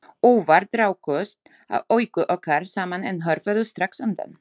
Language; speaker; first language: Icelandic; non-native, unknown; Slovak